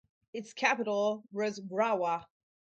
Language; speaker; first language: English; native; English